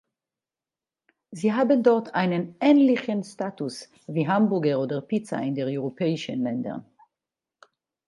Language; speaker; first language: German; non-native, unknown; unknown